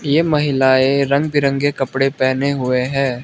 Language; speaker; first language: Hindi; non-native, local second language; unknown